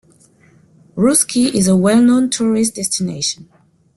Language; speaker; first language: English; non-native, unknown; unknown